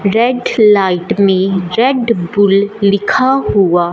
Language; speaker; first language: Hindi; non-native, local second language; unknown